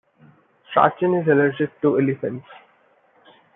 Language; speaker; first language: English; non-native, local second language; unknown